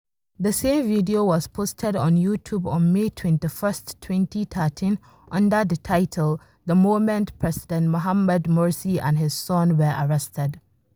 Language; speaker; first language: English; non-native, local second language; Hausa